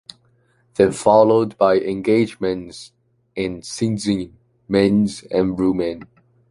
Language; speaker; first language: English; non-native, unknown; Chinese